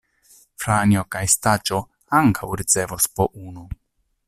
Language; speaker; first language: Esperanto; non-native, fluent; Italian